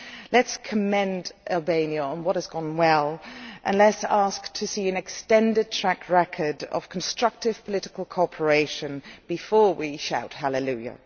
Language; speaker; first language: English; non-native, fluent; Dutch